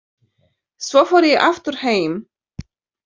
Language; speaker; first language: Icelandic; non-native, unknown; Polish